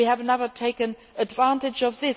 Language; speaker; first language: English; non-native, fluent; Luxembourgish